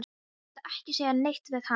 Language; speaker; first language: Icelandic; non-native, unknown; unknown